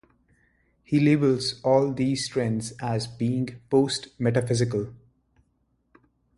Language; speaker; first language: English; non-native, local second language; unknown